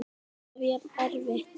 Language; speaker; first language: Icelandic; native; Icelandic